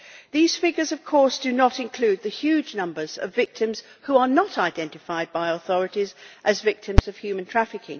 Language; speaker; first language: English; native; English